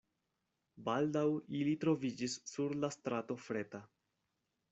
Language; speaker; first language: Esperanto; non-native, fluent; Spanish